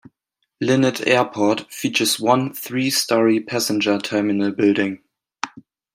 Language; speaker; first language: English; non-native, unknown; German